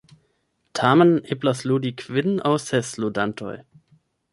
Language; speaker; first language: Esperanto; non-native, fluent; German